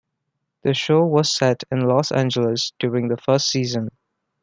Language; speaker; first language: English; non-native, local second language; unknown